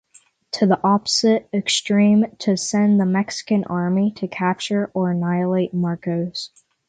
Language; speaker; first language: English; native; English